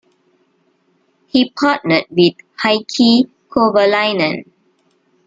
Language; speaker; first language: English; non-native, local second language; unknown